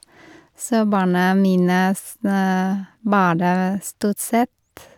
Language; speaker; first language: Norwegian; non-native, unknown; Vietnamese